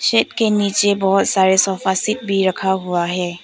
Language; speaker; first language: Hindi; non-native, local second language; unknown